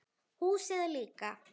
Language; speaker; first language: Icelandic; native; Icelandic